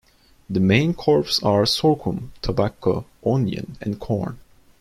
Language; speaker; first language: English; non-native, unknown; Turkish